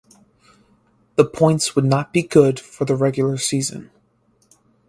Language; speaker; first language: English; native; English